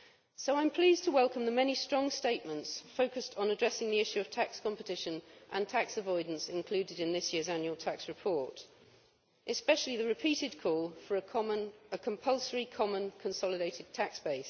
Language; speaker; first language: English; native; English